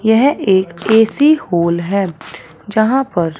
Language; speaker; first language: Hindi; non-native, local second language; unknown